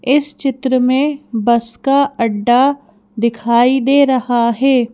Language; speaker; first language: Hindi; native; Hindi